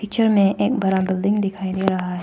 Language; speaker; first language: Hindi; non-native, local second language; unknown